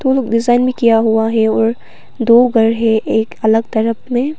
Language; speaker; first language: Hindi; non-native, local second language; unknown